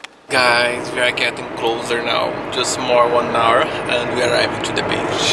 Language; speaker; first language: English; non-native, learner; Portuguese